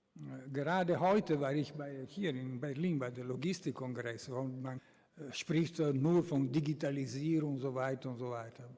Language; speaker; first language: German; non-native, fluent; Italian